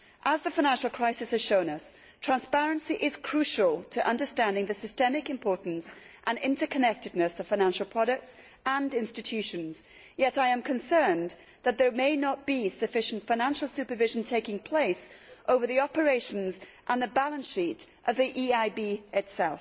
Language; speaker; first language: English; native; English